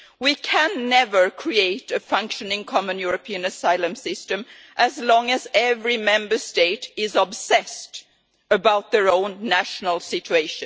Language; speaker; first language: English; non-native, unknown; Swedish